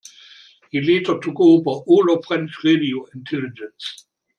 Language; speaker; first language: English; non-native, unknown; German